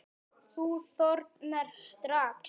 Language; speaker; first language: Icelandic; non-native, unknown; Polish